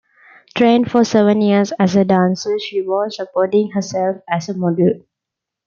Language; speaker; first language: English; non-native, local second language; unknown